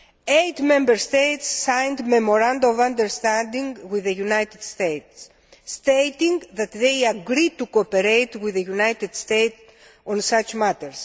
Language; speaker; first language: English; non-native, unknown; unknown